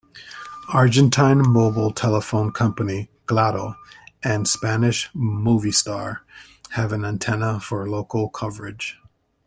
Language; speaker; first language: English; native; English